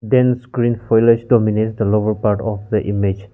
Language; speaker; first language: English; non-native, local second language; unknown